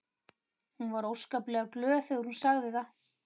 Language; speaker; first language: Icelandic; native; Icelandic